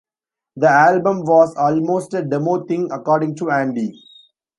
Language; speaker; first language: English; non-native, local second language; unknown